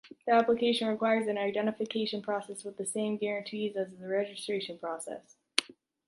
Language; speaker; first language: English; native; English